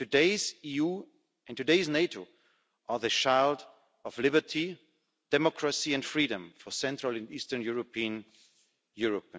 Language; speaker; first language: English; non-native, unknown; German